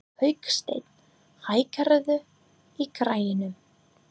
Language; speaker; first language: Icelandic; non-native, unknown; English